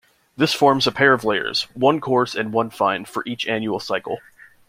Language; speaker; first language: English; native; English